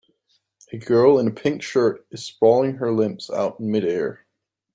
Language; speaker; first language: English; native; English